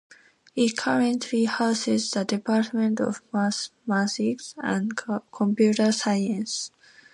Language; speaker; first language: English; non-native, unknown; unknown